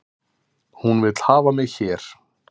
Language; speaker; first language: Icelandic; native; Icelandic